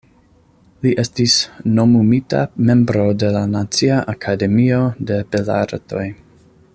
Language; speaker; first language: Esperanto; non-native, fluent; English